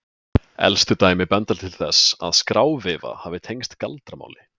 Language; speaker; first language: Icelandic; native; Icelandic